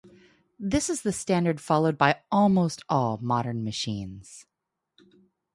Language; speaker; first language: English; non-native, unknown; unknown